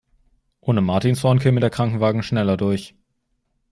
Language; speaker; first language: German; native; German